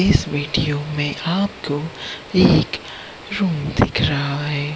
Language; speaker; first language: Hindi; non-native, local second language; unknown